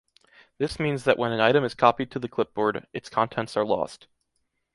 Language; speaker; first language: English; native; English